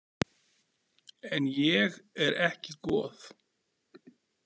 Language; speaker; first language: Icelandic; native; Icelandic